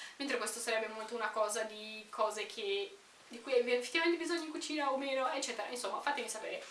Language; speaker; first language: Italian; early bilingual, other home language; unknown